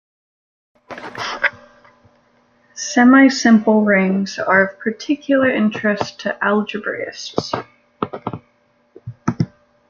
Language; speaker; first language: English; native; English